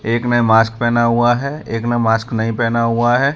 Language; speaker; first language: Hindi; non-native, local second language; Gujarati